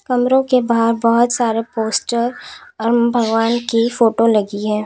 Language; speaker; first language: Hindi; native; Hindi